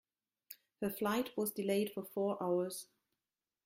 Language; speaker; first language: English; non-native, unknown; German